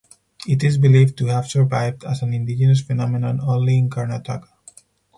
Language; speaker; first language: English; non-native, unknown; Spanish